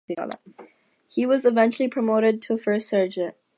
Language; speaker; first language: English; native; English